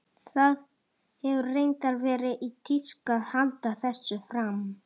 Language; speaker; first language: Icelandic; non-native, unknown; Italian